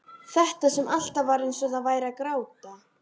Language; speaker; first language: Icelandic; native; Icelandic